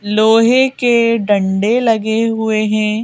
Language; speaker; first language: Hindi; native; Hindi